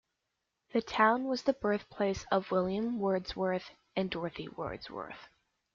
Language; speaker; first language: English; native; English